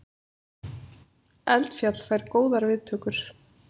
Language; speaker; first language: Icelandic; native; Icelandic